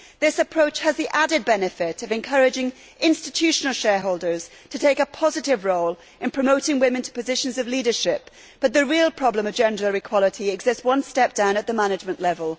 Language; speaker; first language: English; native; English